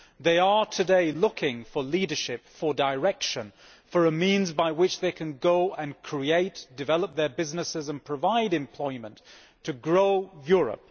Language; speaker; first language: English; native; English